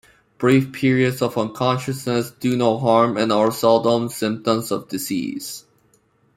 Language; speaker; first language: English; non-native, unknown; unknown